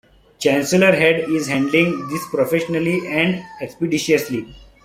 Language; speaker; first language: English; non-native, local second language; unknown